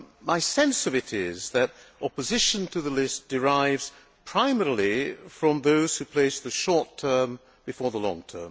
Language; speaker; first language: English; non-native, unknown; Hungarian